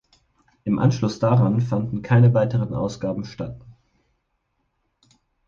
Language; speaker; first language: German; native; German